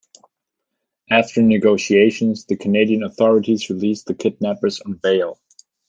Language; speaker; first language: English; non-native, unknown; German